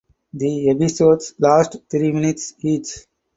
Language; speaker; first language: English; non-native, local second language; Tamil